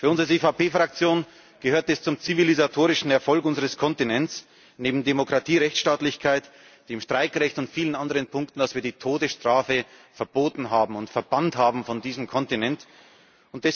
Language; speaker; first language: German; native; German